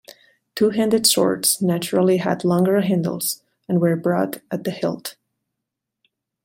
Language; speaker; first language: English; non-native, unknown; Catalan